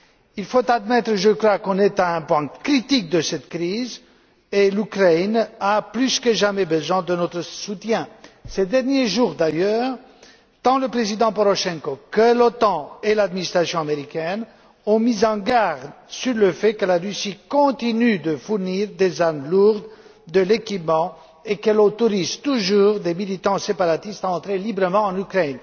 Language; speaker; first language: French; non-native, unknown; Romanian